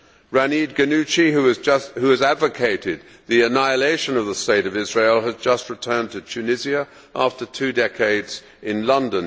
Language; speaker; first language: English; native; English